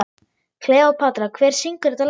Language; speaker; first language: Icelandic; non-native, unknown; German